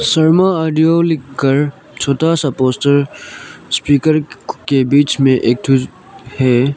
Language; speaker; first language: Hindi; non-native, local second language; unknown